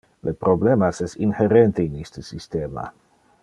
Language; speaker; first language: Interlingua; non-native, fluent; Dutch